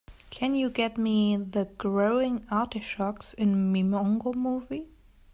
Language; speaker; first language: English; non-native, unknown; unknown